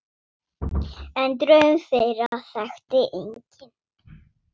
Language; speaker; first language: Icelandic; non-native, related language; Swedish